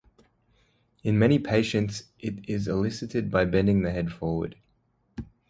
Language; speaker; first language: English; native; English